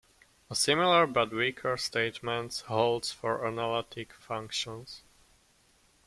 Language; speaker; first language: English; native; English